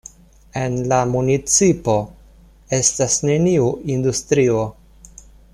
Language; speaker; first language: Esperanto; non-native, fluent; Russian